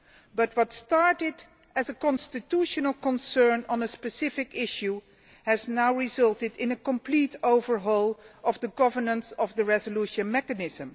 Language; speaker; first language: English; non-native, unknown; Dutch